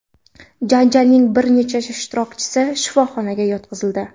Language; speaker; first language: Uzbek; non-native, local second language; Kara-Kalpak